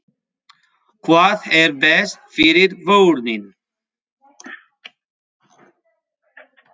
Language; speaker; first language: Icelandic; non-native, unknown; Spanish